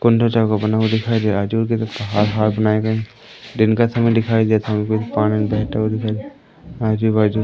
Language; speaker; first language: Hindi; native; Hindi